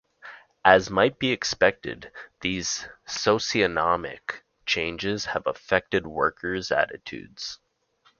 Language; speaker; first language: English; native; English